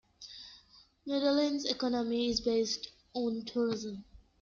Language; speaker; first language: English; non-native, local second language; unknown